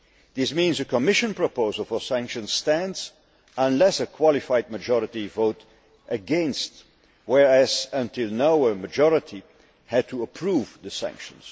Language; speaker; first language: English; non-native, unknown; Dutch